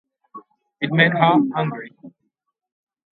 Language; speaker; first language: English; non-native, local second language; Swahili